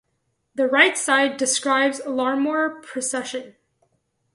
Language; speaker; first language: English; native; English